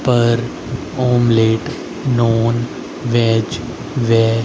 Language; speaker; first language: Hindi; native; Hindi